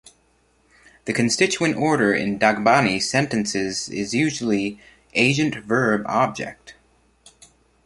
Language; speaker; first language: English; native; English